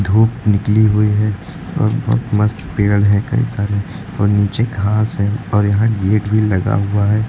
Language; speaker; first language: Hindi; native; Hindi